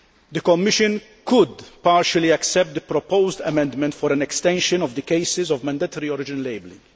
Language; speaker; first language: English; non-native, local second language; Maltese